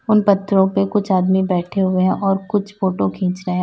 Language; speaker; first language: Hindi; native; Hindi